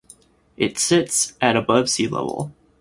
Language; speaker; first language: English; native; English